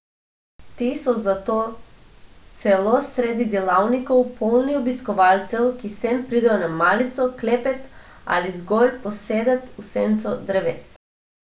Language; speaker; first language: Slovenian; non-native, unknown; Macedonian